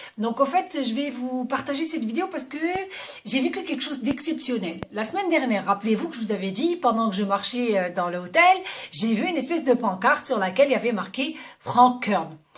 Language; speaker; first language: French; non-native, local second language; Arabic